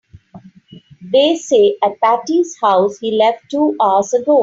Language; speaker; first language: English; non-native, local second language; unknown